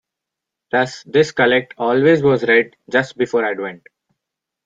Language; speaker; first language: English; non-native, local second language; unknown